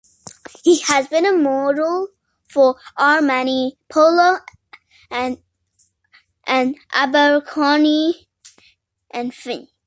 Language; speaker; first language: English; native; English